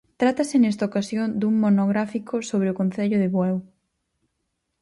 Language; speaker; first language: Galician; native; Galician